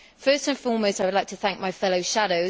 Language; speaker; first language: English; native; English